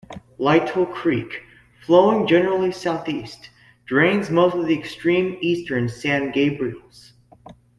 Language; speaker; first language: English; native; English